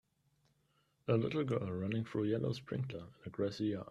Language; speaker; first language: English; non-native, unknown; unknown